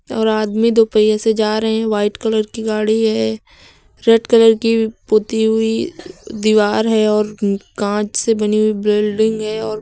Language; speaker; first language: Hindi; native; Hindi